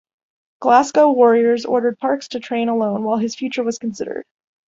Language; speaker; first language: English; native; English